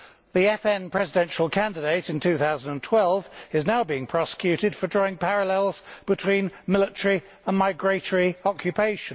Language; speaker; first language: English; native; English